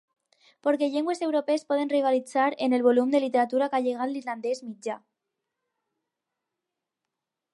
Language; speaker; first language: Catalan; non-native, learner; Spanish